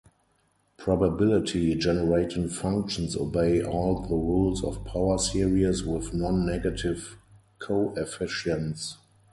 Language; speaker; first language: English; non-native, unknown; German